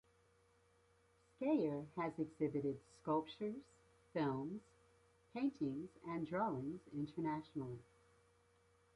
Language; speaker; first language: English; native; English